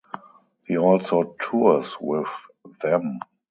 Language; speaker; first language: English; non-native, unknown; German